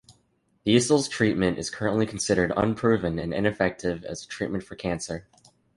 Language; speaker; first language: English; native; English